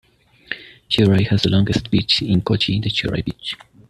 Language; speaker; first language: English; native; English